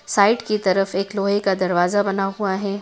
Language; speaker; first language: Hindi; native; Hindi